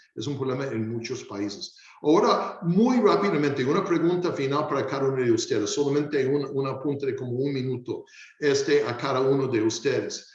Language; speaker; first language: Spanish; non-native, fluent; English